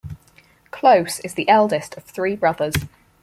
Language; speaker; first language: English; native; English